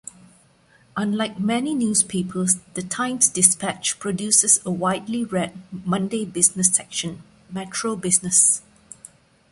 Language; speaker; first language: English; non-native, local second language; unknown